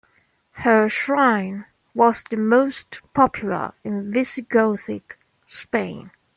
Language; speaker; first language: English; non-native, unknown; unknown